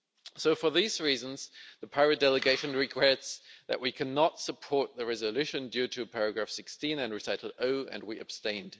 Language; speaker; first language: English; non-native, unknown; German